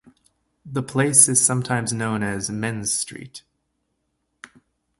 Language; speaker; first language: English; native; English